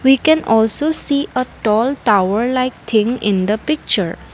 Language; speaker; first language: English; non-native, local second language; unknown